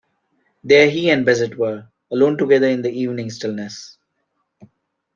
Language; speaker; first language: English; non-native, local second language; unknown